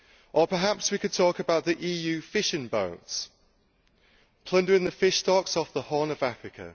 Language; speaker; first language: English; native; English